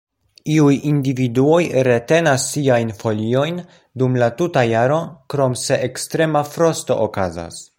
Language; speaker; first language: Esperanto; non-native, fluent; Polish